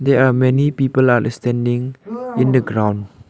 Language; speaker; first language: English; non-native, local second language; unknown